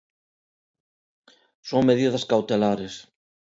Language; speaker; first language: Galician; non-native, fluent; Spanish